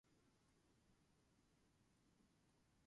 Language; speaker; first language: English; non-native, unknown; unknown